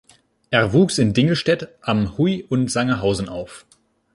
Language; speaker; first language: German; native; German